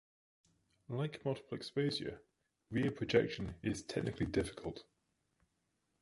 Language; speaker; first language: English; native; English